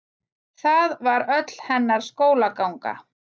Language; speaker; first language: Icelandic; native; Icelandic